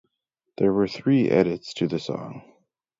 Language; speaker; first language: English; native; English